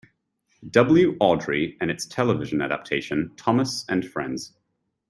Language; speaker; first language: English; native; English